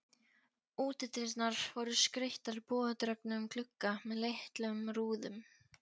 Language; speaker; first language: Icelandic; non-native, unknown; Polish